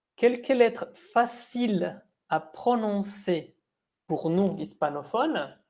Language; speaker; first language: French; non-native, fluent; Spanish